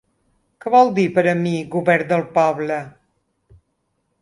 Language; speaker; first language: Catalan; native; Catalan